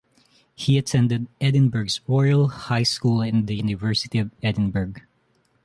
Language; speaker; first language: English; non-native, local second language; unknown